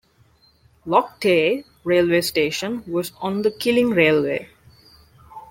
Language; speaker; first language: English; non-native, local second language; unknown